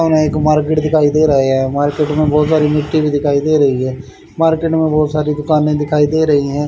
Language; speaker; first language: Hindi; native; Hindi